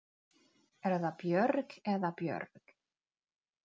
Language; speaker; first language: Icelandic; non-native, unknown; Czech